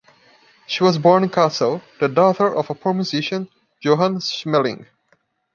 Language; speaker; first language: English; non-native, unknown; Portuguese